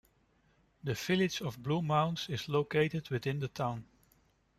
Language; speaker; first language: English; non-native, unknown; Dutch